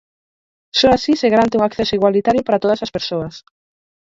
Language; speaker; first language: Galician; native; Galician